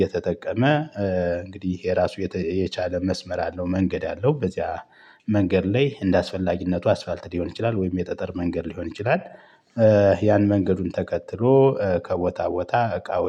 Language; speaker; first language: Amharic; native; Amharic